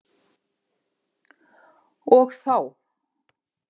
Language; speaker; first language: Icelandic; native; Icelandic